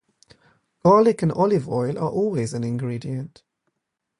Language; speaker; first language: English; native; English